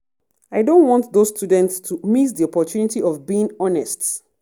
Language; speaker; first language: English; non-native, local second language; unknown